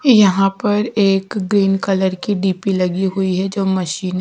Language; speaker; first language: Hindi; non-native, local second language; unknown